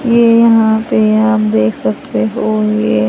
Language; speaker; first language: Hindi; native; Hindi